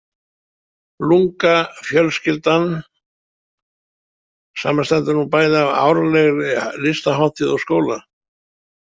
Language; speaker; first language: Icelandic; native; Icelandic